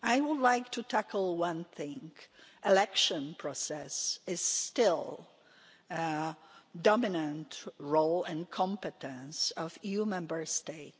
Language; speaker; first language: English; non-native, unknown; Polish